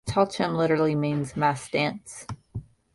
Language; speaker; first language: English; native; English